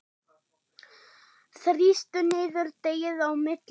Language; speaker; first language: Icelandic; non-native, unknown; German